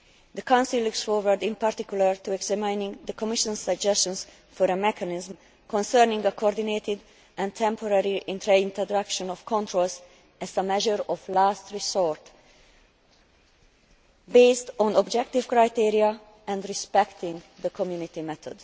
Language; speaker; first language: English; non-native, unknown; Hungarian